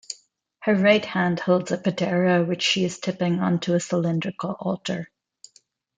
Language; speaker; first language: English; non-native, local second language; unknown